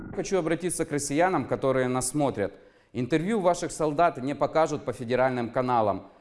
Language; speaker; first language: Russian; non-native, local second language; Ukrainian